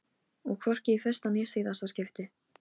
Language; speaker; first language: Icelandic; non-native, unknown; Polish